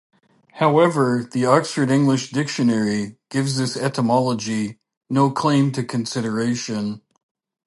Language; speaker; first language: English; native; English